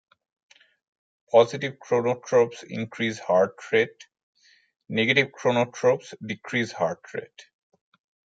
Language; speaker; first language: English; non-native, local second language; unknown